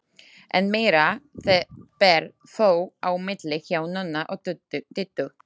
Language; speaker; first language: Icelandic; non-native, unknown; Slovak